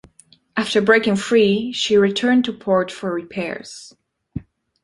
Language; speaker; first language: English; non-native, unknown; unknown